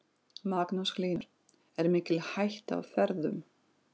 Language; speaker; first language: Icelandic; non-native, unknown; Russian